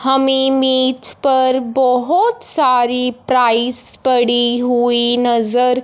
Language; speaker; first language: Hindi; non-native, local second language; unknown